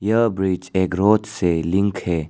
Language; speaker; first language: Hindi; non-native, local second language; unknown